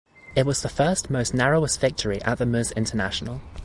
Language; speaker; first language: English; native; English